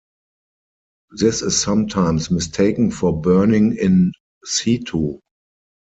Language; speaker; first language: English; non-native, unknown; German